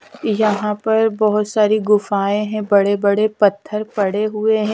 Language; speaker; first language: Hindi; non-native, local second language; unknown